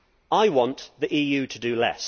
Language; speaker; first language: English; native; English